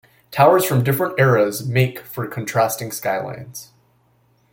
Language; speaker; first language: English; native; English